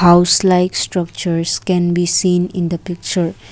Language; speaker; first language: English; non-native, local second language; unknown